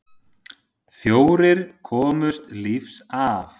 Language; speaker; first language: Icelandic; native; Icelandic